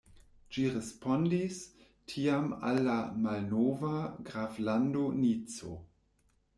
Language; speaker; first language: Esperanto; non-native, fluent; German